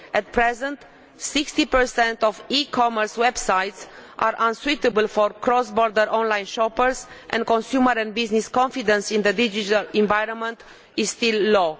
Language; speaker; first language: English; non-native, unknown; Romanian